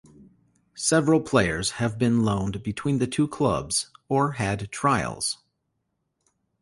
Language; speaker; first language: English; native; English